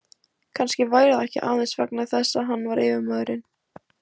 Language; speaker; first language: Icelandic; native; Icelandic